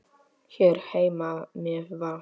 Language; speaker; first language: Icelandic; non-native, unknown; Polish